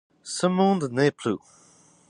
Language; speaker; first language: French; non-native, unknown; English